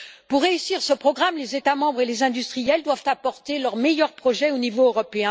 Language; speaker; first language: French; native; French